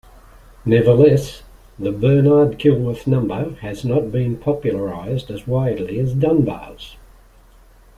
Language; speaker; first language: English; native; English